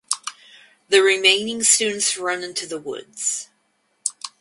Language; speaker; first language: English; native; English